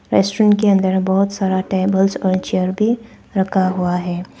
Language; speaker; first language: Hindi; non-native, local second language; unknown